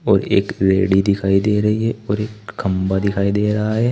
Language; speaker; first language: Hindi; native; Hindi